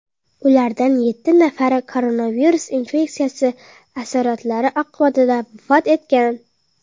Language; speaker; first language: Uzbek; non-native, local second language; Kara-Kalpak